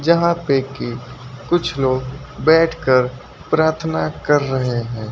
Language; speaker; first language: Hindi; native; Hindi